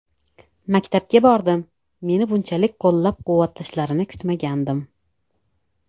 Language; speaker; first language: Uzbek; native; Uzbek